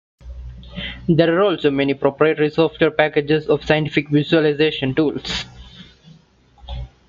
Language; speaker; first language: English; non-native, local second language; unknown